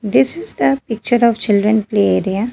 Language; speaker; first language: English; non-native, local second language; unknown